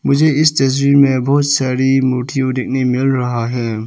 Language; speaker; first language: Hindi; early bilingual, other home language; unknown